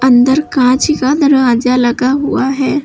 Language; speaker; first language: Hindi; native; Hindi